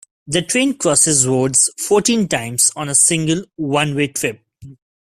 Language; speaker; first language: English; non-native, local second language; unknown